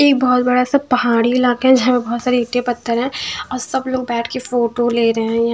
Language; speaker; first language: Hindi; non-native, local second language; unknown